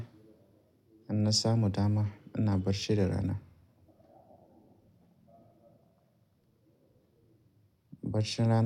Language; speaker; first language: Hausa; native; Hausa